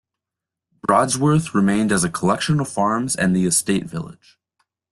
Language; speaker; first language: English; native; English